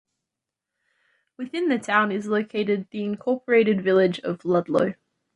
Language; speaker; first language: English; native; English